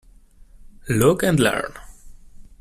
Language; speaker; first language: English; non-native, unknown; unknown